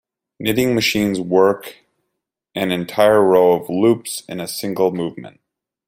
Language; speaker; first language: English; native; English